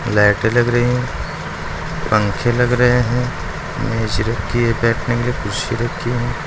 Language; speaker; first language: Hindi; native; Hindi